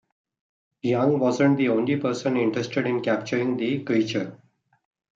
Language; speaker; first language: English; non-native, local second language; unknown